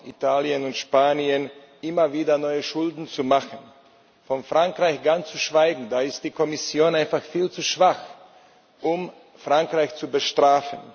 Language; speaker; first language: German; non-native, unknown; Slovak